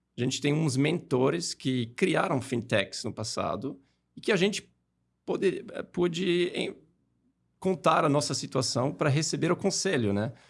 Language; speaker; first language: Portuguese; non-native, fluent; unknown